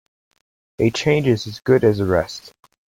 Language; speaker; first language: English; native; English